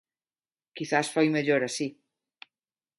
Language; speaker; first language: Galician; non-native, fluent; Spanish